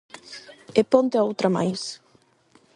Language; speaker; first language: Galician; non-native, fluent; Spanish